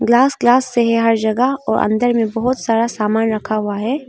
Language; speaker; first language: Hindi; non-native, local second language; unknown